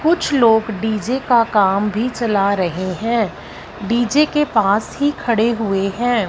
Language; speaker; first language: Hindi; non-native, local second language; Punjabi